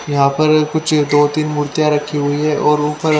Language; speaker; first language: Hindi; native; Hindi